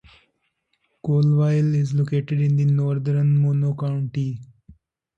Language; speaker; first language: English; non-native, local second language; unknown